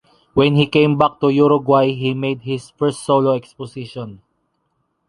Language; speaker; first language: English; non-native, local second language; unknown